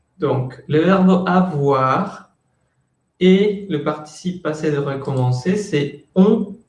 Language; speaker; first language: French; non-native, fluent; Spanish